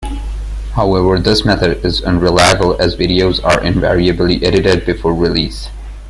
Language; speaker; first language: English; non-native, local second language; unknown